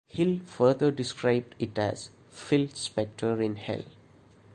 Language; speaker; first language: English; non-native, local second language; Malayalam